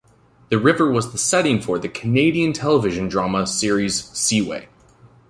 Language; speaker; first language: English; native; English